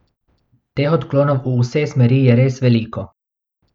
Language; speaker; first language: Slovenian; non-native, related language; Bosnian